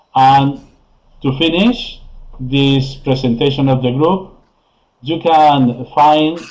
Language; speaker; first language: English; non-native, fluent; Spanish